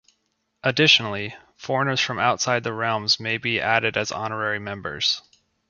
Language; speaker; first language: English; native; English